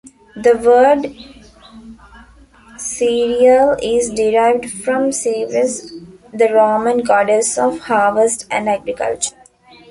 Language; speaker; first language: English; non-native, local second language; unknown